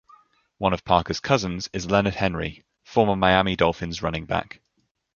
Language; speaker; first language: English; native; English